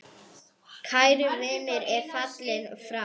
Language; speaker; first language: Icelandic; non-native, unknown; Arabic